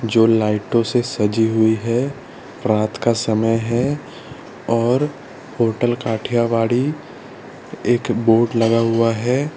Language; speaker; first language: Hindi; non-native, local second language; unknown